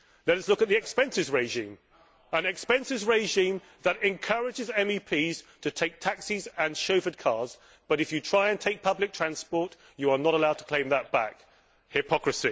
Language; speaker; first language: English; native; English